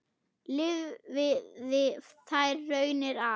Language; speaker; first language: Icelandic; non-native, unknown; German